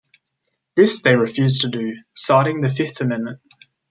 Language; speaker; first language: English; native; English